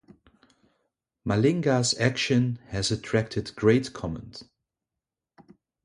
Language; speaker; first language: English; non-native, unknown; Dutch